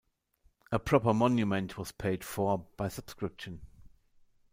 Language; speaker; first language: English; non-native, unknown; German